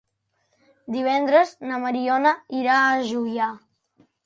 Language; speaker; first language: Catalan; native; Catalan